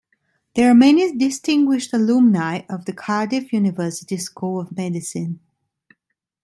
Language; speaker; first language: English; non-native, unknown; Italian